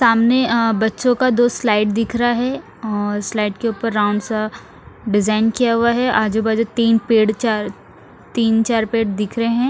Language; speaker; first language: Hindi; non-native, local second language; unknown